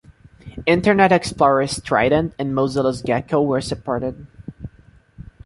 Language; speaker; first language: English; non-native, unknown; Portuguese